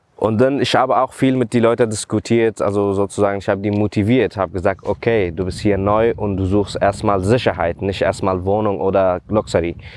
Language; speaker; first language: German; non-native, fluent; Persian